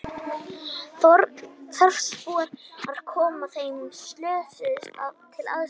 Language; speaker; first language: Icelandic; native; Icelandic